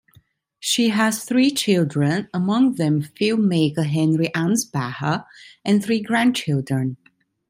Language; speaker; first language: English; non-native, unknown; Italian